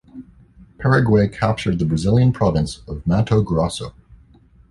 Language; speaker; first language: English; native; English